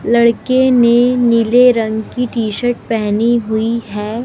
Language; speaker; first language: Hindi; native; Hindi